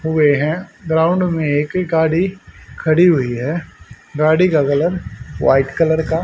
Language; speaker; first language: Hindi; native; Hindi